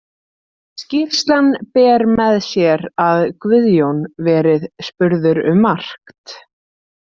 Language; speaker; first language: Icelandic; native; Icelandic